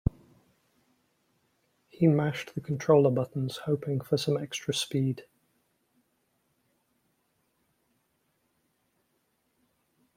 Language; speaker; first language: English; native; English